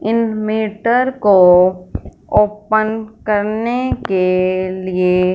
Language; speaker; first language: Hindi; non-native, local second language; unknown